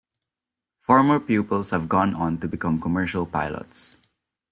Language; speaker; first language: English; non-native, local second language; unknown